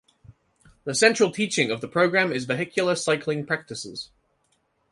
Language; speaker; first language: English; native; English